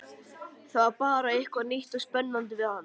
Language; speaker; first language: Icelandic; native; Icelandic